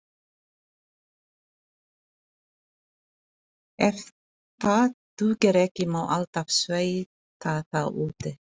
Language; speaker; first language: Icelandic; non-native, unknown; Filipino